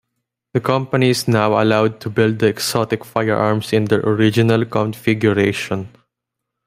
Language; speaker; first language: English; non-native, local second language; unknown